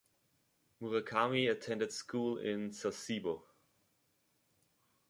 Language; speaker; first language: English; native; English